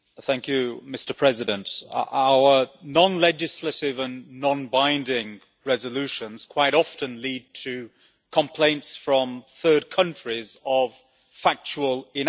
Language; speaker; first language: English; native; English